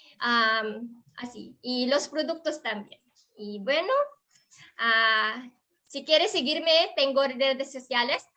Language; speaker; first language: Spanish; non-native, learner; Filipino